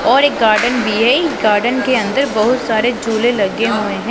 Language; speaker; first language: Hindi; non-native, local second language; Punjabi